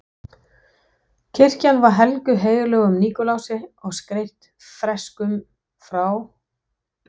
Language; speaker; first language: Icelandic; non-native, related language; Danish